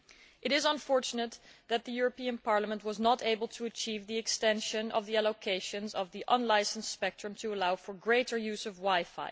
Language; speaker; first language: English; non-native, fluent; Dutch